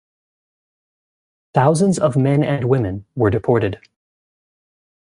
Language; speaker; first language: English; native; English